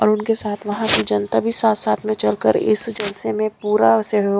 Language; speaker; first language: Hindi; non-native, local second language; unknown